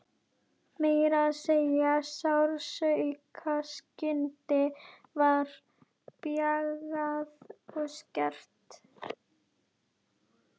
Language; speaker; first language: Icelandic; native; Icelandic